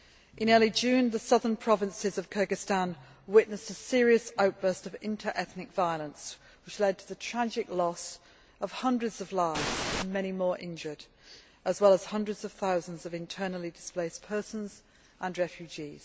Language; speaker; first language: English; native; English